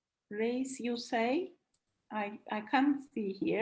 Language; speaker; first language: English; non-native, fluent; Turkish